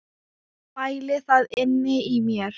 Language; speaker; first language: Icelandic; non-native, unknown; Thai